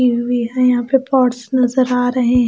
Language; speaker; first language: Hindi; non-native, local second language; Punjabi